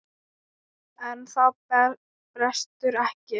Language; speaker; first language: Icelandic; non-native, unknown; Thai